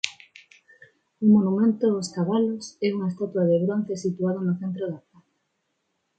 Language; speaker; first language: Galician; non-native, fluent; Spanish